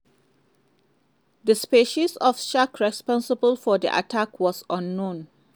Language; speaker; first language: English; non-native, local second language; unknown